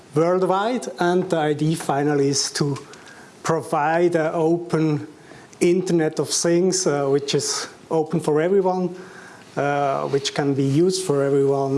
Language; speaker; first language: English; non-native, fluent; German